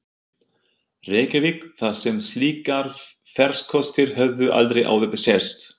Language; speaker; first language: Icelandic; non-native, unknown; German